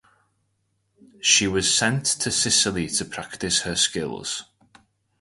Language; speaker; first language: English; native; English